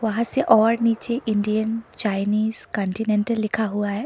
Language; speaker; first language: Hindi; non-native, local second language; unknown